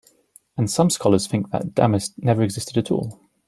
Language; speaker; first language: English; native; English